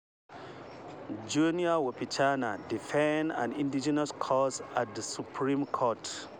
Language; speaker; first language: English; non-native, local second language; Hausa